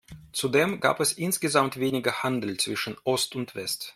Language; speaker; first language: German; non-native, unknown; Russian